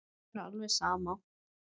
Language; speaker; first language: Icelandic; native; Icelandic